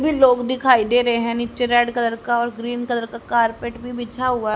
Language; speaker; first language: Hindi; native; Hindi